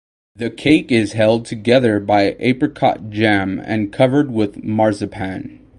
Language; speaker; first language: English; native; English